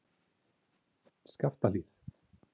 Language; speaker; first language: Icelandic; native; Icelandic